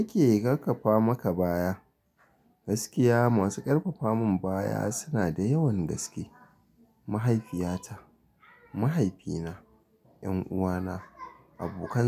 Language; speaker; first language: Hausa; native; Hausa